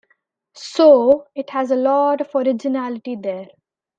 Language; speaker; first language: English; non-native, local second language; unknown